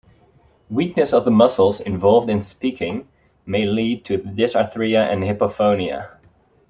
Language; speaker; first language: English; non-native, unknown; Dutch